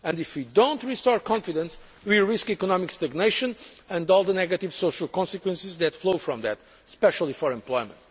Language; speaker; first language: English; non-native, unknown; Portuguese